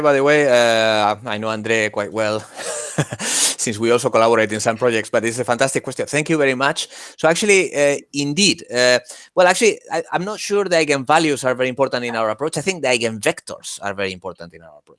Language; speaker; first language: English; non-native, fluent; Spanish